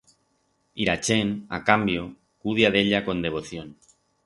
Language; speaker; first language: Aragonese; non-native, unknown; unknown